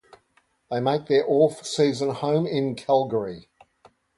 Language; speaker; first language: English; native; English